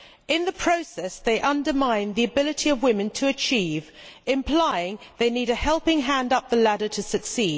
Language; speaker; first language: English; native; English